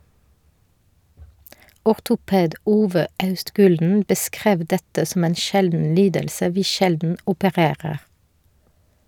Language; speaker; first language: Norwegian; non-native, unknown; French